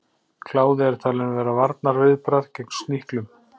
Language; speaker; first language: Icelandic; native; Icelandic